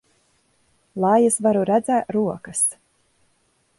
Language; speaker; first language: Latvian; early bilingual, heritage; Latvian